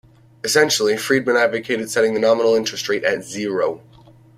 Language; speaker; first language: English; native; English